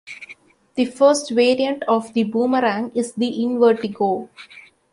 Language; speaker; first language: English; non-native, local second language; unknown